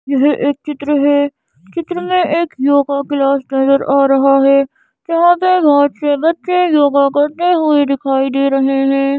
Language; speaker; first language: Hindi; native; Hindi